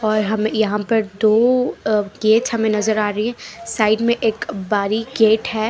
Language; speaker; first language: Hindi; non-native, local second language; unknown